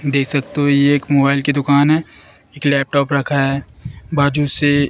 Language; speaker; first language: Hindi; native; Hindi